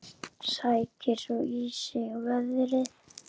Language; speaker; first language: Icelandic; native; Icelandic